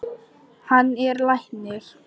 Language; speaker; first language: Icelandic; non-native, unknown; Polish